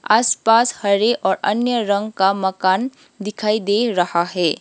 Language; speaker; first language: Hindi; non-native, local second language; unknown